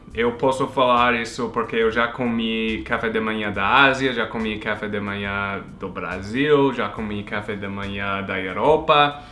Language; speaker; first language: Portuguese; non-native, fluent; English